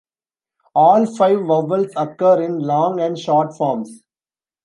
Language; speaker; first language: English; non-native, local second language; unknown